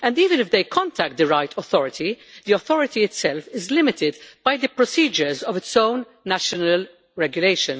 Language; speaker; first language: English; non-native, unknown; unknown